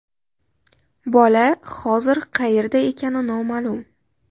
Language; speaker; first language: Uzbek; native; Uzbek